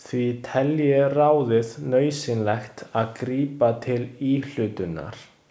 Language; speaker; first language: Icelandic; non-native, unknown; Chinese